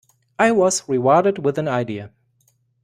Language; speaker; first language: English; non-native, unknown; German